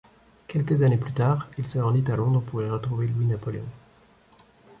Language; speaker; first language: French; native; French